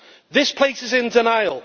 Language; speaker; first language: English; native; English